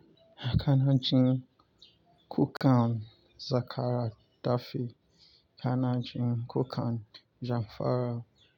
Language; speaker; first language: Hausa; non-native, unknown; Yoruba